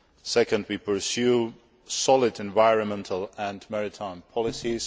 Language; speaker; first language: English; non-native, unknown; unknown